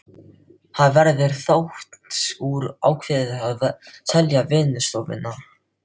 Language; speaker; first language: Icelandic; non-native, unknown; Filipino